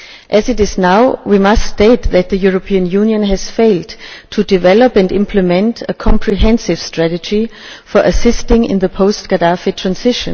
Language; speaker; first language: English; non-native, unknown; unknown